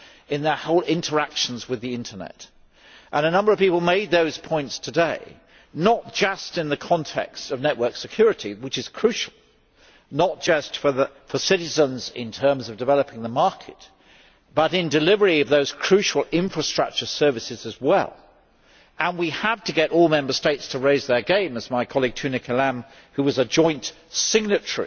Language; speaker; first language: English; native; English